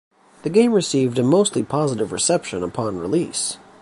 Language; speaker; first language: English; native; English